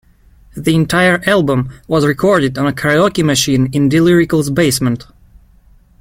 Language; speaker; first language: English; native; English